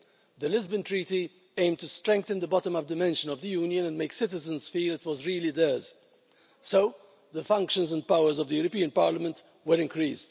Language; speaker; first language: English; non-native, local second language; Maltese